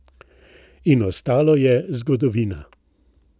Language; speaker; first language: Slovenian; native; Slovenian